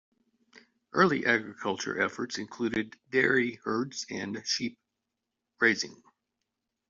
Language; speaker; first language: English; native; English